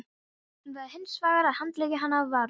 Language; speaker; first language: Icelandic; non-native, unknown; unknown